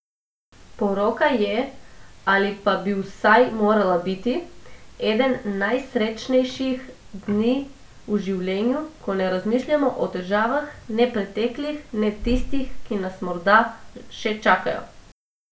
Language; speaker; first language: Slovenian; non-native, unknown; Macedonian